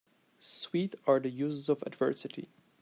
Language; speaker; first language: English; non-native, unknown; Turkish